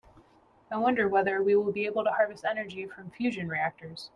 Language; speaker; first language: English; native; English